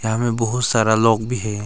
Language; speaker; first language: Hindi; early bilingual, other home language; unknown